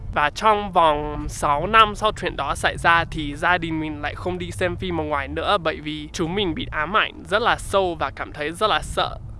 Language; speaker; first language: Vietnamese; non-native, fluent; English